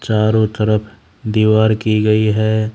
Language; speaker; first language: Hindi; native; Hindi